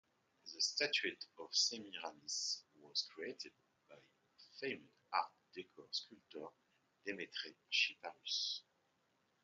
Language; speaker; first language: English; non-native, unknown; French